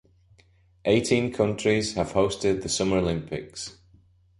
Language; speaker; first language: English; native; English